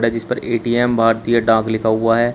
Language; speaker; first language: Hindi; native; Hindi